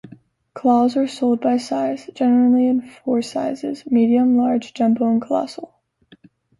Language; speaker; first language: English; native; English